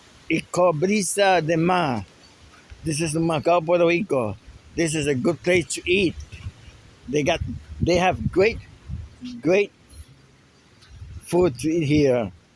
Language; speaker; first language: English; non-native, local second language; Spanish